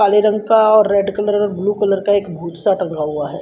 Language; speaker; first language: Hindi; native; Hindi